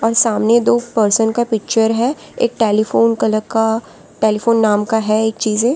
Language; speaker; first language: Hindi; non-native, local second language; Gujarati